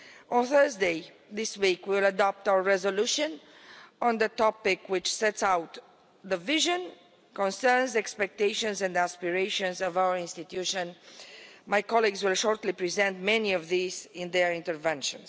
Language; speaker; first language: English; non-native, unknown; Romanian